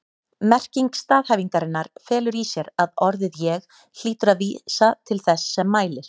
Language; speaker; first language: Icelandic; native; Icelandic